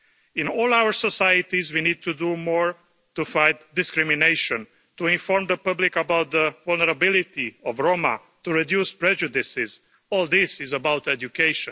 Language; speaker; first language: English; non-native, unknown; Hungarian